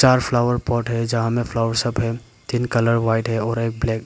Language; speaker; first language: Hindi; non-native, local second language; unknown